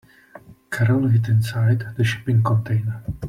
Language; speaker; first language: English; non-native, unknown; Czech